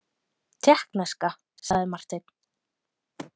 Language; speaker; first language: Icelandic; native; Icelandic